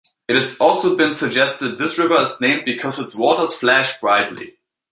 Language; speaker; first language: English; native; English